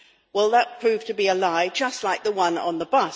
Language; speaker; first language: English; native; English